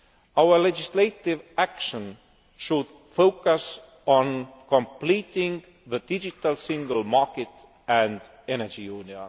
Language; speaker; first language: English; non-native, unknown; Estonian